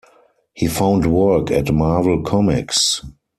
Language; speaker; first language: English; non-native, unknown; German